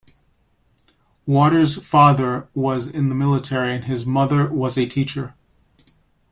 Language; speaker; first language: English; native; English